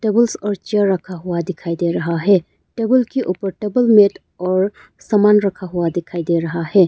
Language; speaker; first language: Hindi; early bilingual, other home language; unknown